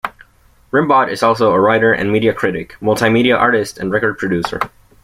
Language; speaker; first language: English; native; English